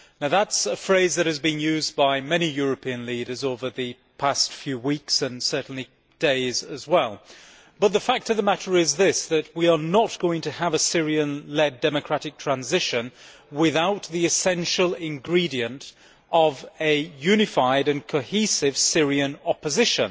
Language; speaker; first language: English; native; English